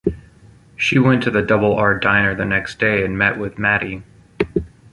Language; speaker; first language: English; native; English